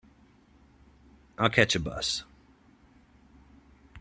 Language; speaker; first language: English; native; English